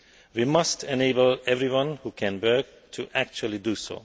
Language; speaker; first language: English; non-native, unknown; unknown